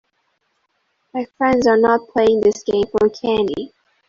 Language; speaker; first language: English; non-native, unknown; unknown